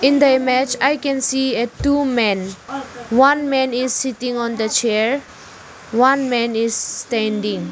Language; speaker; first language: English; non-native, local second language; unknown